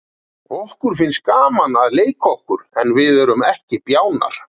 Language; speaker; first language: Icelandic; native; Icelandic